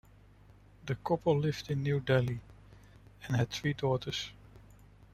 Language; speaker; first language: English; non-native, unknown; Dutch